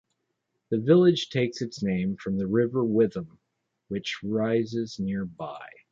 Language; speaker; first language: English; native; English